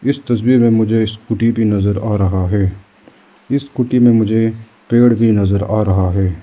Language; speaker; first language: Hindi; non-native, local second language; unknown